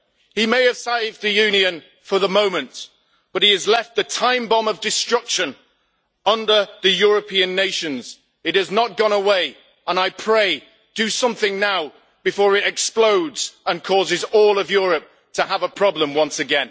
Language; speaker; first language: English; native; English